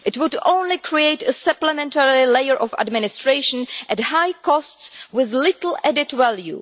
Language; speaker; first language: English; non-native, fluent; Czech